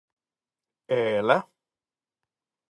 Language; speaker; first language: Galician; native; Galician